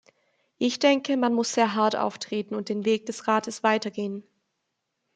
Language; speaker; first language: German; native; German